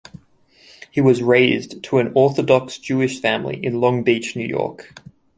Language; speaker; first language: English; native; English